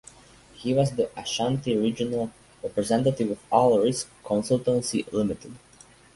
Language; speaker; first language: English; non-native, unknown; Serbian